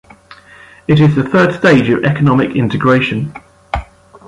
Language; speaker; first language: English; native; English